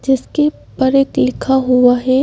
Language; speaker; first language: Hindi; native; Hindi